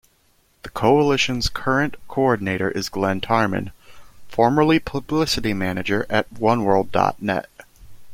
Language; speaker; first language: English; native; English